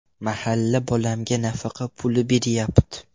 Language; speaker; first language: Uzbek; non-native, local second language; Russian